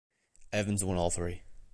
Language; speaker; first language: English; native; English